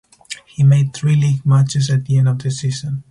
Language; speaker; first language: English; non-native, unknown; Spanish